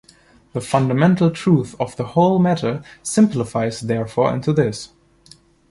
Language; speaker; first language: English; non-native, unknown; German